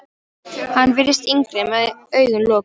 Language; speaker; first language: Icelandic; non-native, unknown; Polish